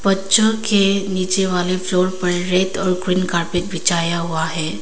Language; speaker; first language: Hindi; non-native, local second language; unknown